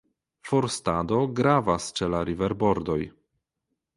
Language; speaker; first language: Esperanto; non-native, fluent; Polish